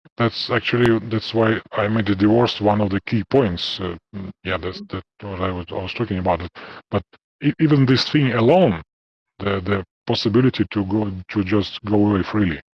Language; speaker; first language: English; non-native, fluent; Russian